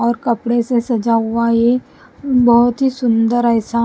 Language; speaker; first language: Hindi; non-native, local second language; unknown